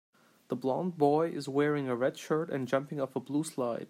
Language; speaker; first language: English; non-native, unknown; Turkish